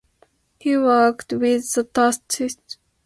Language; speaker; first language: English; non-native, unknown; Japanese